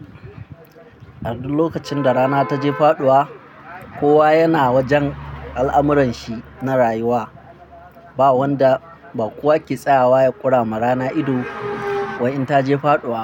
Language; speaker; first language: Hausa; non-native, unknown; Akan